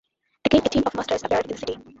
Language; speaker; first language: English; non-native, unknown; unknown